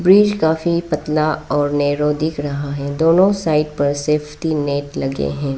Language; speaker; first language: Hindi; non-native, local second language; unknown